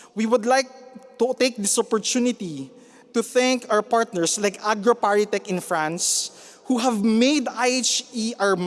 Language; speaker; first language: English; non-native, local second language; Filipino